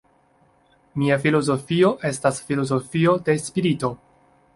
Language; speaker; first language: Esperanto; non-native, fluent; Chinese